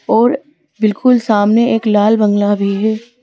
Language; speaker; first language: Hindi; native; Hindi